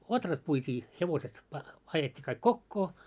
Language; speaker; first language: Finnish; early bilingual, heritage; Finnish